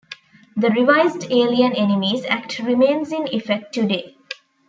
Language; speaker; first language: English; non-native, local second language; Tamil